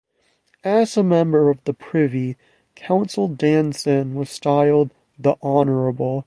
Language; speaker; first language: English; native; English